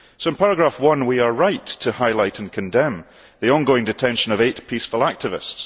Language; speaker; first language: English; early bilingual, heritage; English